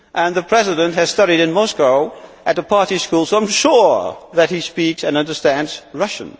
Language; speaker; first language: English; non-native, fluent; Dutch